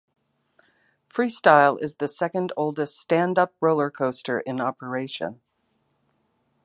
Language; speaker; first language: English; native; English